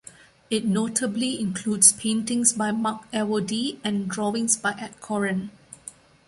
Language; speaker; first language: English; non-native, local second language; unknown